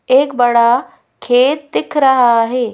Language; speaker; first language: Hindi; native; Hindi